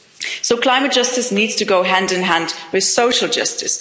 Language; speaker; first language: English; non-native, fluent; German